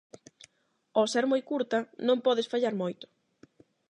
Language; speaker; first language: Galician; non-native, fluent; Spanish